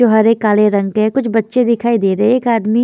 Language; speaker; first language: Hindi; non-native, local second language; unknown